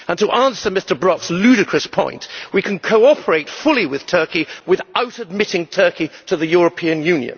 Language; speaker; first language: English; native; English